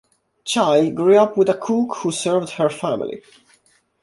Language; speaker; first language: English; non-native, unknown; Italian